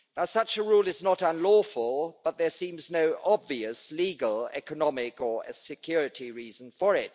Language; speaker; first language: English; non-native, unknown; German